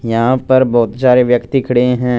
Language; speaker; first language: Hindi; non-native, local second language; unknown